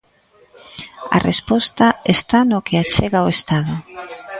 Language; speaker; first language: Galician; native; Galician